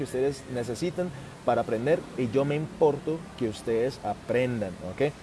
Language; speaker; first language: Spanish; non-native, related language; Portuguese